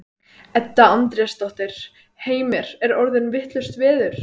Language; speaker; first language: Icelandic; native; Icelandic